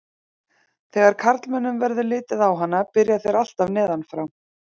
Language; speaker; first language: Icelandic; native; Icelandic